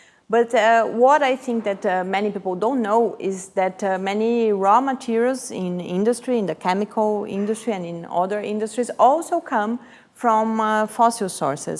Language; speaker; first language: English; non-native, fluent; Portuguese